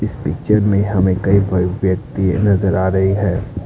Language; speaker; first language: Hindi; non-native, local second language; Assamese